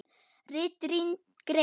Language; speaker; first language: Icelandic; non-native, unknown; German